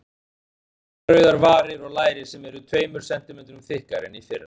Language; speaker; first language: Icelandic; native; Icelandic